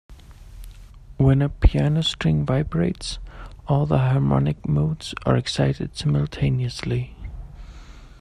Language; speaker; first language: English; non-native, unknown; German